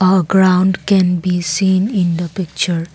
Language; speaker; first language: English; non-native, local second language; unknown